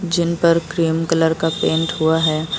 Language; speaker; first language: Hindi; native; Hindi